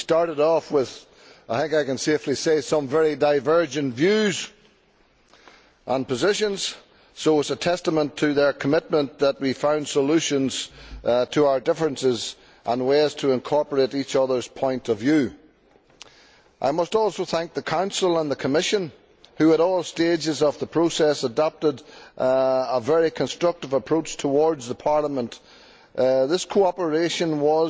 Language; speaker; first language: English; native; English